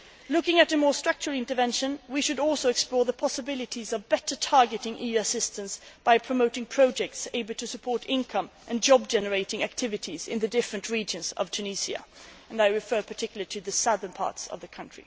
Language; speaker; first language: English; non-native, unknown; Swedish